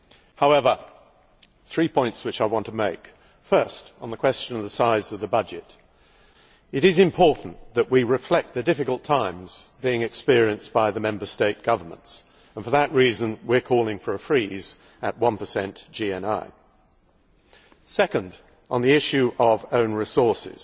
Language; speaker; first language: English; native; English